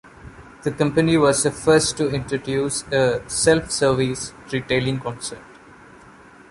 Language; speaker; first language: English; non-native, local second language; Malayalam